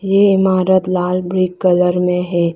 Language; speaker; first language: Hindi; non-native, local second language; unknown